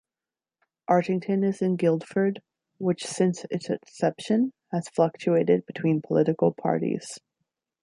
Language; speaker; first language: English; native; English